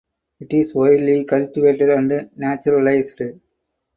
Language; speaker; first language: English; non-native, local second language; Tamil